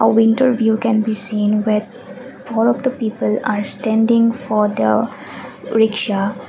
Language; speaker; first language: English; non-native, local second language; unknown